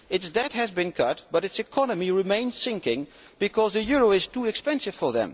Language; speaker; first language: English; non-native, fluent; Dutch